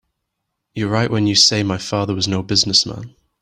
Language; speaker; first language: English; native; English